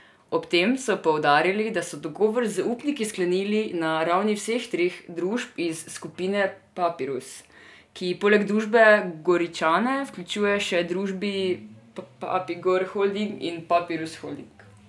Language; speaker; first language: Slovenian; non-native, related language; Serbian